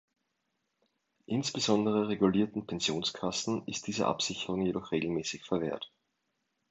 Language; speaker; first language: German; native; German